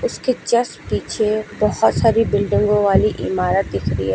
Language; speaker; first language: Hindi; native; Hindi